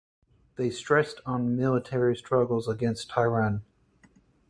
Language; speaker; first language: English; native; English